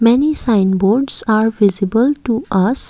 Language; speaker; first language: English; non-native, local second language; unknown